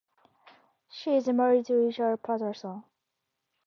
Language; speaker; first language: English; non-native, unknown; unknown